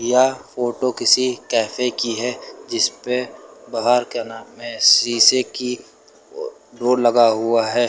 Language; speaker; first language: Hindi; native; Hindi